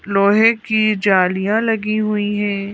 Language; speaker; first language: Hindi; native; Hindi